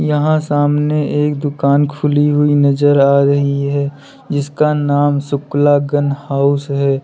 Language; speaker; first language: Hindi; native; Hindi